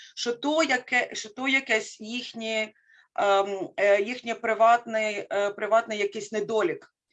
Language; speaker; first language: Ukrainian; native; Ukrainian